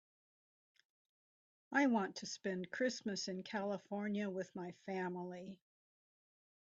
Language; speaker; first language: English; native; English